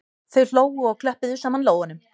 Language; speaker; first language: Icelandic; native; Icelandic